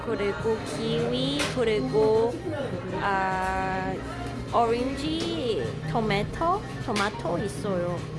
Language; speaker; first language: Korean; non-native, learner; English